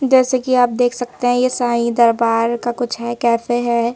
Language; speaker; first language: Hindi; native; Hindi